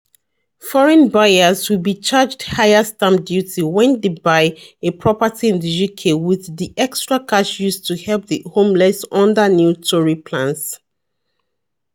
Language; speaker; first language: English; non-native, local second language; Yoruba